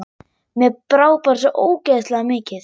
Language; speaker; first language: Icelandic; non-native, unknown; German